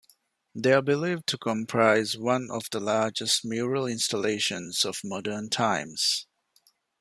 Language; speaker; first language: English; non-native, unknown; Divehi